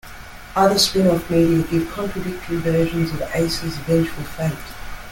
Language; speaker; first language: English; native; English